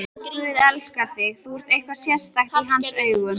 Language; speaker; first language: Icelandic; native; Icelandic